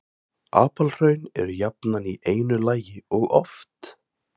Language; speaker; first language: Icelandic; non-native, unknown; Thai